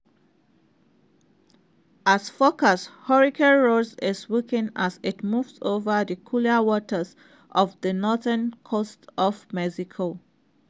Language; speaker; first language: English; non-native, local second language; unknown